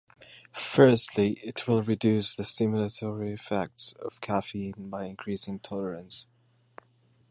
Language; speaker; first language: English; native; English